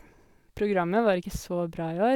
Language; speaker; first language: Norwegian; native; Norwegian